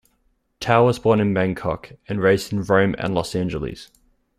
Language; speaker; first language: English; native; English